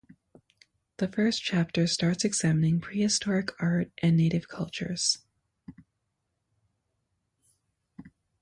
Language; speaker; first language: English; native; English